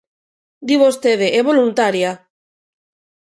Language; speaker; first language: Galician; non-native, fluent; Spanish